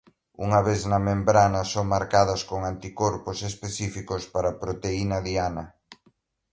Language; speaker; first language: Galician; native; Galician